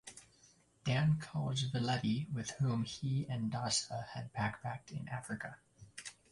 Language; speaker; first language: English; native; English